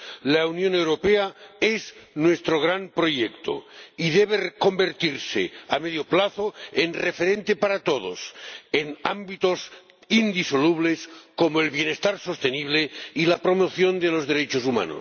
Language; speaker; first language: Spanish; non-native, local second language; Catalan